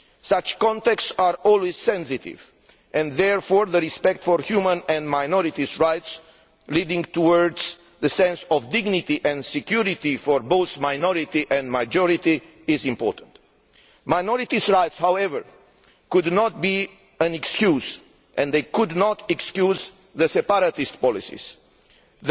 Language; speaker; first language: English; non-native, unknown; Romanian